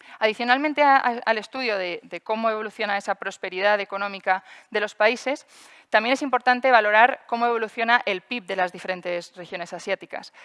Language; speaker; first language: Spanish; native; Spanish